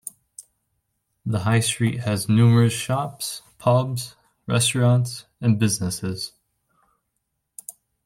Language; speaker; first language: English; native; English